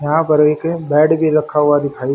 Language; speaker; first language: Hindi; native; Hindi